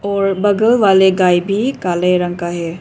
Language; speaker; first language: Hindi; non-native, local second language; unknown